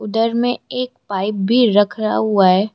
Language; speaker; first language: Hindi; non-native, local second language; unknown